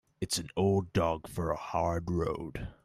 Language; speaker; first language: English; native; English